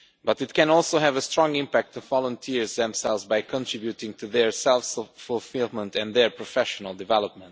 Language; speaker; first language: English; non-native, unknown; Romanian